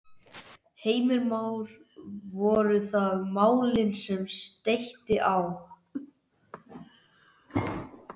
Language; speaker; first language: Icelandic; native; Icelandic